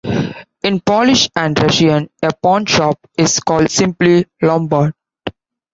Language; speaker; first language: English; non-native, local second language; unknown